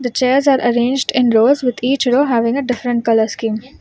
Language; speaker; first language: English; non-native, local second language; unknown